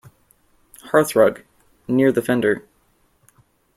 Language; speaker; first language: English; native; English